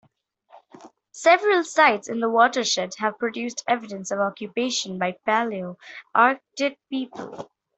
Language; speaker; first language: English; non-native, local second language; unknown